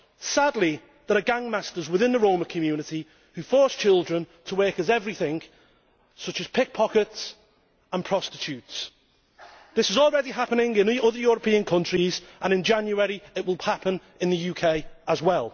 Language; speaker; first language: English; native; English